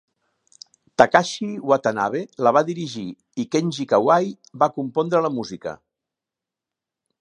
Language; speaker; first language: Catalan; native; Catalan